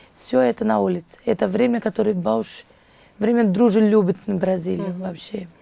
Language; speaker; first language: Russian; non-native, fluent; Portuguese